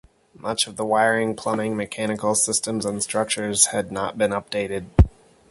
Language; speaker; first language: English; native; English